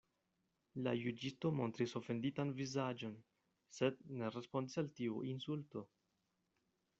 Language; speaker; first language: Esperanto; non-native, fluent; Spanish